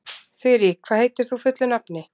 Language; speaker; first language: Icelandic; native; Icelandic